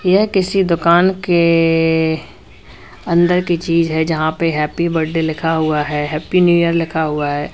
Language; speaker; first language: Hindi; native; Hindi